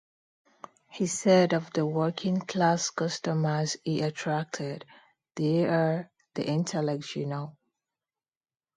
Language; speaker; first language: English; non-native, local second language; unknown